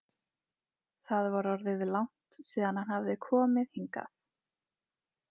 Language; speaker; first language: Icelandic; native; Icelandic